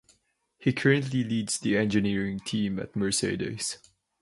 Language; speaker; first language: English; non-native, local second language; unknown